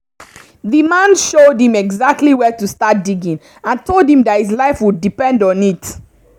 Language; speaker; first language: English; non-native, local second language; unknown